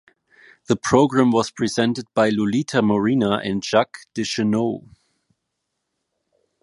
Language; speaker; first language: English; non-native, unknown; German